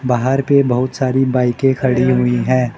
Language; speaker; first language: Hindi; non-native, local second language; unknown